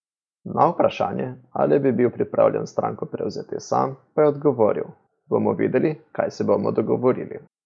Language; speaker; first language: Slovenian; native; Slovenian